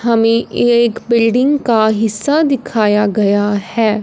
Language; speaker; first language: Hindi; non-native, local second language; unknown